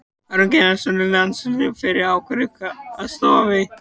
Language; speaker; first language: Icelandic; native; Icelandic